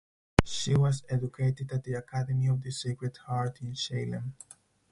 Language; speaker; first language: English; non-native, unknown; Spanish